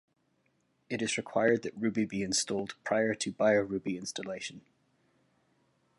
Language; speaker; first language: English; native; English